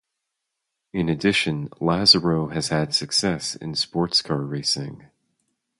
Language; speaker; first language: English; native; English